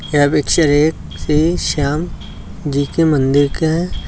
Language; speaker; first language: Hindi; native; Hindi